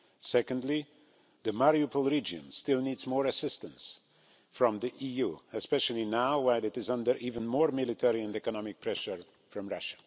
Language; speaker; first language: English; non-native, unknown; Polish